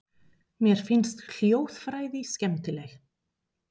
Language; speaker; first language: Icelandic; non-native, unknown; Spanish